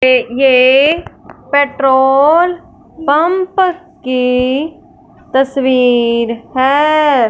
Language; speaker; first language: Hindi; non-native, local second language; Punjabi